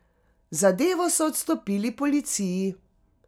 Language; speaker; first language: Slovenian; native; Slovenian